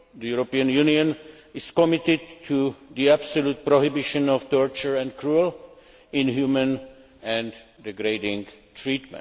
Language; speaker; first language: English; non-native, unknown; Czech